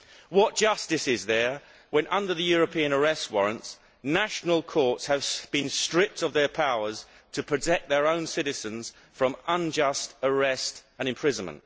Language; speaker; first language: English; native; English